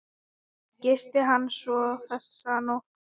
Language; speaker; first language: Icelandic; non-native, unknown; Thai